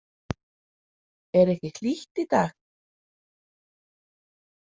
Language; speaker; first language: Icelandic; non-native, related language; Danish